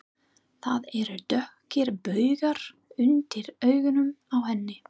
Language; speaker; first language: Icelandic; non-native, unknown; English